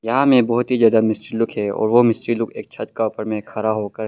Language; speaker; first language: Hindi; early bilingual, other home language; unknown